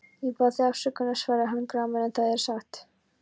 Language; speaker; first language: Icelandic; non-native, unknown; Polish